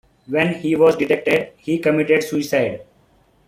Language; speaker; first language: English; non-native, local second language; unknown